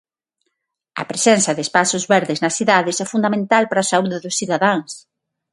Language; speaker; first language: Galician; non-native, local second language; Spanish